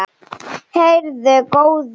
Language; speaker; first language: Icelandic; non-native, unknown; Slovenian